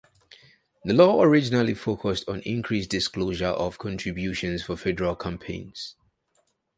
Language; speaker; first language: English; non-native, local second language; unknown